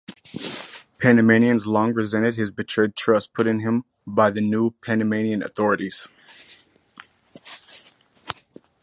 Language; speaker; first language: English; native; English